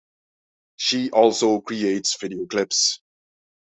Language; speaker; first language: English; non-native, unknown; Dutch